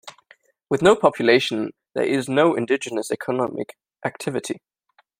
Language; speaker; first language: English; non-native, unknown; German